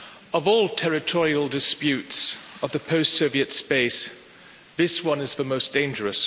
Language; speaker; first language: English; non-native, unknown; German